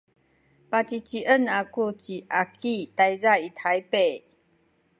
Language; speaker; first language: Sakizaya; non-native, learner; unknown